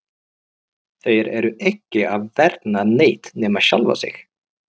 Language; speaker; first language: Icelandic; native; Icelandic